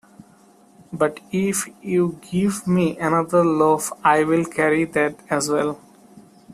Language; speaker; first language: English; non-native, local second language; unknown